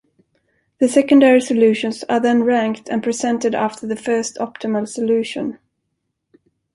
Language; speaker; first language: English; non-native, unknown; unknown